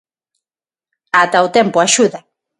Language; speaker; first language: Galician; non-native, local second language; Spanish